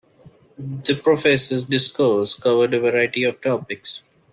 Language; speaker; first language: English; non-native, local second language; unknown